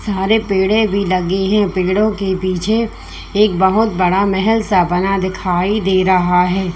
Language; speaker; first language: Hindi; native; Hindi